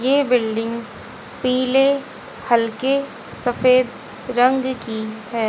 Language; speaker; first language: Hindi; native; Hindi